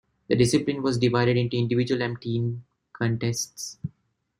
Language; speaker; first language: English; non-native, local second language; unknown